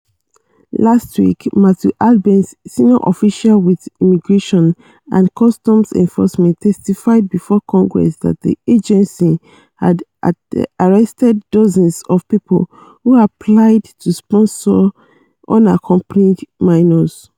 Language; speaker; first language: English; non-native, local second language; Yoruba